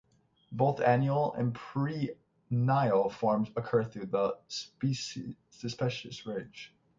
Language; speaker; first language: English; native; English